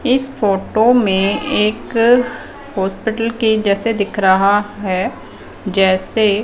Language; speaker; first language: Hindi; non-native, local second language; Punjabi